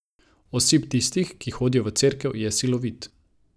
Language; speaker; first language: Slovenian; non-native, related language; Croatian